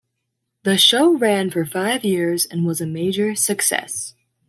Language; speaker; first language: English; native; English